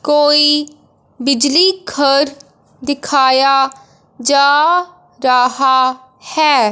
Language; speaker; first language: Hindi; non-native, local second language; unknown